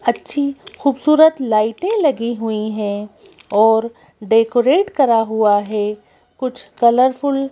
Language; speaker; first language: Hindi; native; Hindi